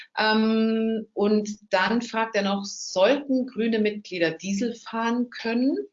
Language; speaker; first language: German; native; German